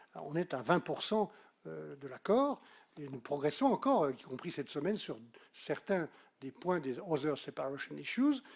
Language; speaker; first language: French; native; French